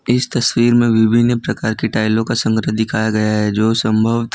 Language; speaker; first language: Hindi; non-native, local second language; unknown